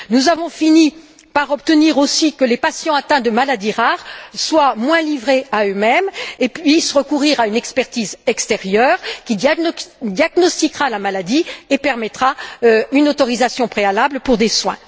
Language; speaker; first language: French; native; French